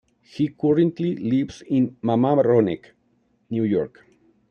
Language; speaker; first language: English; non-native, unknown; Spanish